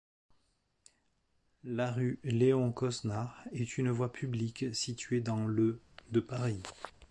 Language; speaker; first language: French; native; French